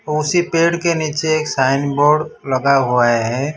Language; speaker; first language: Hindi; non-native, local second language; Gujarati